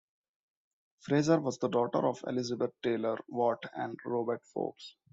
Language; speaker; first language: English; non-native, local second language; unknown